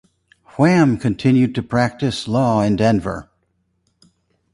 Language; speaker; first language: English; native; English